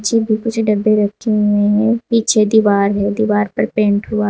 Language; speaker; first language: Hindi; native; Hindi